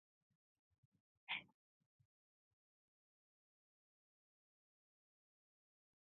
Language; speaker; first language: English; native; English